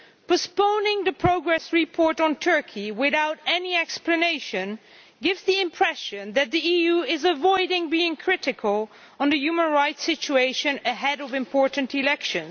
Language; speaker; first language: English; non-native, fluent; Dutch